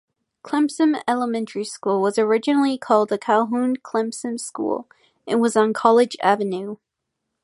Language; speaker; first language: English; native; English